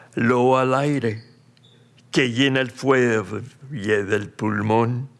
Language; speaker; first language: Spanish; early bilingual, heritage; Spanish